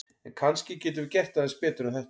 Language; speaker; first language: Icelandic; native; Icelandic